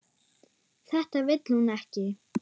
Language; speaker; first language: Icelandic; non-native, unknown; German